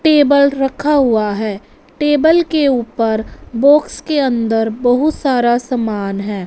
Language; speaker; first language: Hindi; non-native, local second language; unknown